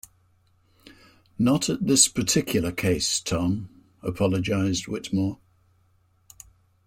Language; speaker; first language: English; native; English